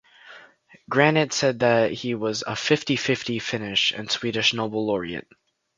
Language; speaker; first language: English; native; English